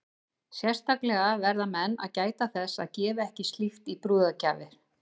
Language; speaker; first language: Icelandic; native; Icelandic